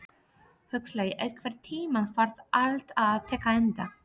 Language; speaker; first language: Icelandic; non-native, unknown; Polish